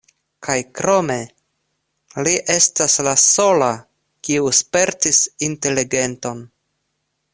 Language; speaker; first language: Esperanto; non-native, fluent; Russian